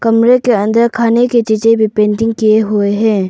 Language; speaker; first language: Hindi; early bilingual, other home language; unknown